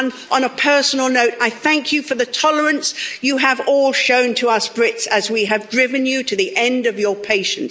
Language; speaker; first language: English; native; English